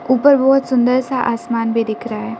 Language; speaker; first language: Hindi; non-native, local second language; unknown